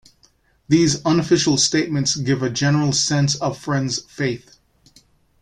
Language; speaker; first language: English; native; English